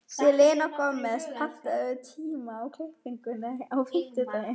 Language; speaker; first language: Icelandic; non-native, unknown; German